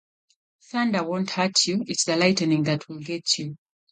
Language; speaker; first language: English; native; English